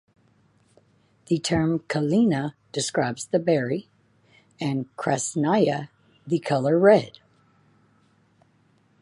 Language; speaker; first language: English; native; English